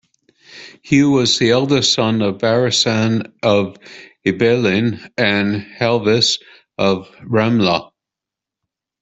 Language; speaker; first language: English; native; English